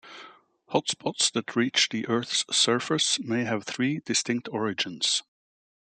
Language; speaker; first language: English; native; English